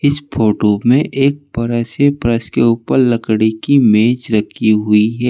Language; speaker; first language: Hindi; native; Hindi